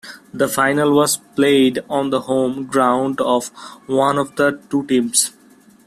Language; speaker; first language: English; non-native, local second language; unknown